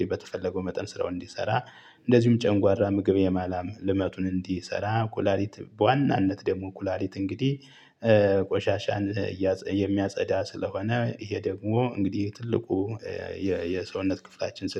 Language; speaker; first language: Amharic; native; Amharic